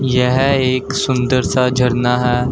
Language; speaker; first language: Hindi; native; Hindi